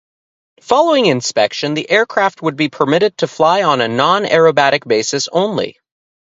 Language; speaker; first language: English; native; English